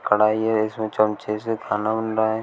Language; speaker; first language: Hindi; native; Hindi